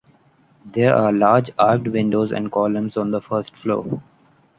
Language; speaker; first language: English; non-native, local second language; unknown